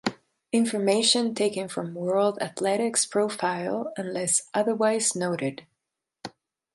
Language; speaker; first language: English; non-native, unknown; Spanish